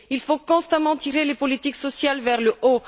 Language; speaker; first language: French; non-native, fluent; Bulgarian